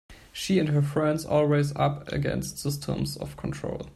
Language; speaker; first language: English; non-native, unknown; German